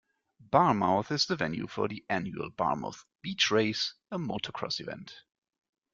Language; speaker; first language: English; non-native, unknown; German